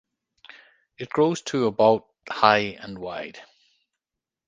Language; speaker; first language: English; native; English